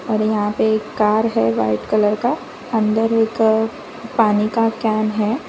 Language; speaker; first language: Hindi; non-native, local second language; Gujarati